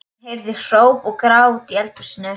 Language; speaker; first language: Icelandic; non-native, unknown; Polish